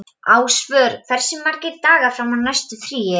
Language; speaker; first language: Icelandic; non-native, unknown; Polish